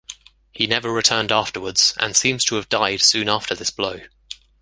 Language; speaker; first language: English; native; English